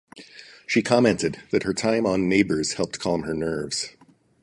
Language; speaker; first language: English; native; English